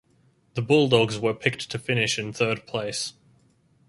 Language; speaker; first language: English; native; English